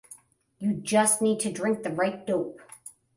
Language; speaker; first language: English; native; English